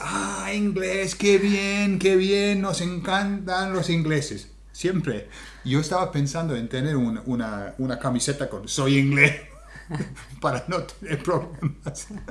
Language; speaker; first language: Spanish; non-native, fluent; English